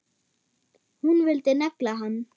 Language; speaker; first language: Icelandic; non-native, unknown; German